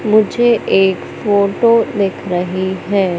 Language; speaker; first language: Hindi; native; Hindi